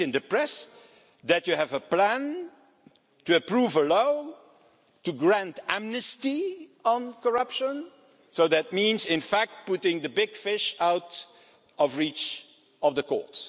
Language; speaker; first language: English; non-native, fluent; Dutch